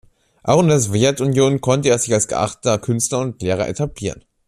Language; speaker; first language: German; native; German